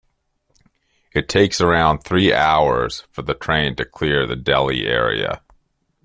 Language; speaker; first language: English; native; English